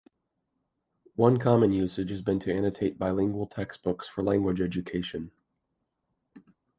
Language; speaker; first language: English; native; English